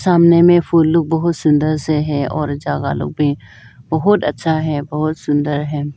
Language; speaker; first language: Hindi; non-native, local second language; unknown